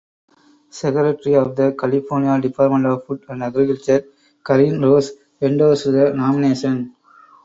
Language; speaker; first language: English; non-native, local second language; Tamil